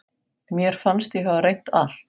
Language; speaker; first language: Icelandic; non-native, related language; Faroese